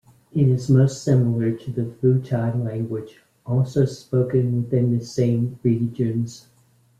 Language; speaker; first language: English; native; English